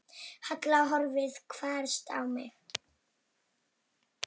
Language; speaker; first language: Icelandic; non-native, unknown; Polish